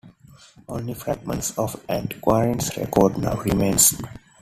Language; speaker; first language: English; non-native, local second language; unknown